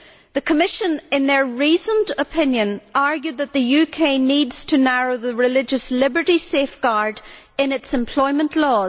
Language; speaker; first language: English; native; English